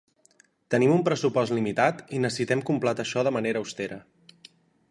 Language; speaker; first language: Catalan; native; Catalan